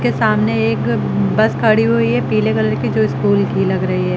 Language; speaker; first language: Hindi; native; Hindi